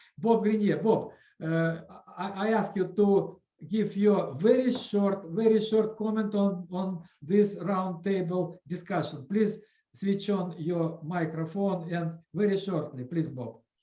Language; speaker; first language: English; non-native, learner; Russian